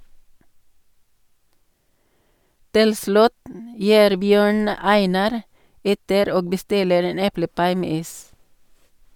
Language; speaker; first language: Norwegian; non-native, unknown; Cebuano